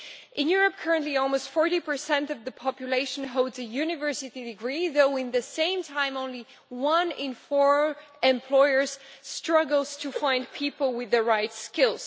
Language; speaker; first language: English; non-native, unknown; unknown